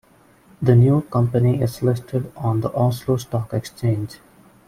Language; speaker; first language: English; non-native, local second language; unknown